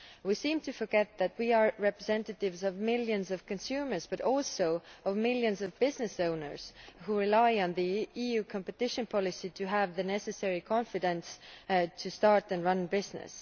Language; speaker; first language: English; non-native, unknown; Estonian